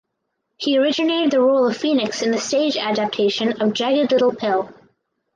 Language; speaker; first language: English; native; English